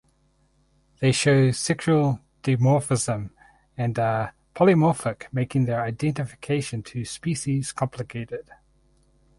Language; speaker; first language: English; native; English